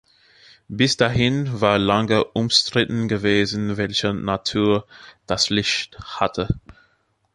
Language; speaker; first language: German; non-native, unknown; English